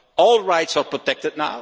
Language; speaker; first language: English; non-native, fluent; Dutch